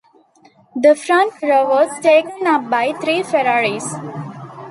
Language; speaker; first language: English; non-native, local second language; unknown